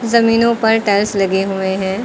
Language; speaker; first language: Hindi; native; Hindi